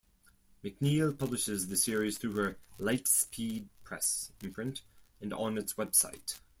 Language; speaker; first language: English; non-native, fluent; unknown